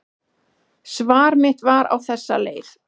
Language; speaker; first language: Icelandic; native; Icelandic